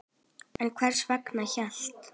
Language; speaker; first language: Icelandic; native; Icelandic